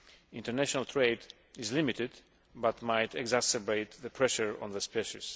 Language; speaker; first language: English; non-native, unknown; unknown